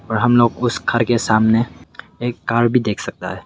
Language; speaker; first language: Hindi; non-native, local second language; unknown